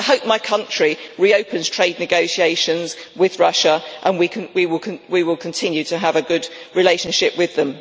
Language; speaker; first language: English; native; English